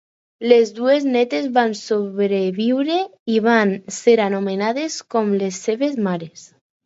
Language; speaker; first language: Catalan; non-native, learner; Spanish